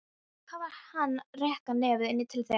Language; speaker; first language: Icelandic; non-native, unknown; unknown